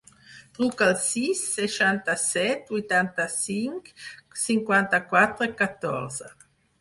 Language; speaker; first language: Catalan; non-native, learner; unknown